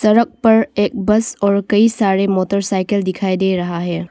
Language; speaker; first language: Hindi; non-native, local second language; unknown